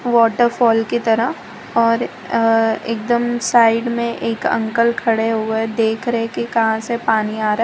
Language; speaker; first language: Hindi; non-native, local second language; Gujarati